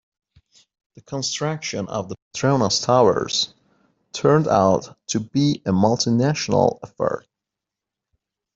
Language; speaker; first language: English; non-native, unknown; Persian